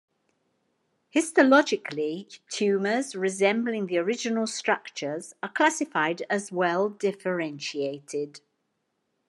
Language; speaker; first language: English; native; English